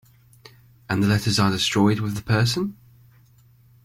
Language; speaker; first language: English; native; English